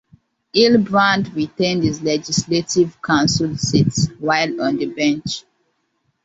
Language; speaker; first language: English; non-native, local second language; Hausa